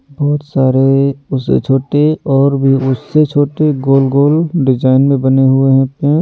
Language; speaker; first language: Hindi; native; Hindi